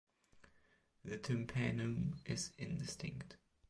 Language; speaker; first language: English; non-native, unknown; German